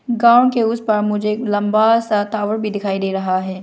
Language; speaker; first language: Hindi; non-native, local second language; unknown